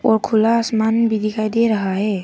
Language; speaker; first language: Hindi; early bilingual, other home language; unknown